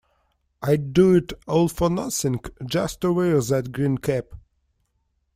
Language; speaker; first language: English; non-native, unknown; Russian